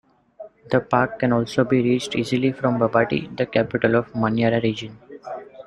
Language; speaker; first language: English; non-native, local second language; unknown